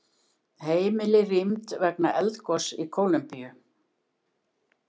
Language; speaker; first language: Icelandic; native; Icelandic